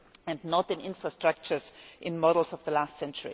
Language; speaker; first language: English; non-native, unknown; German